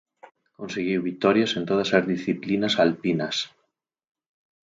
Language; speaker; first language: Galician; native; Galician